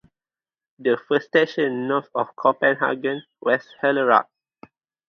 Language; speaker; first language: English; non-native, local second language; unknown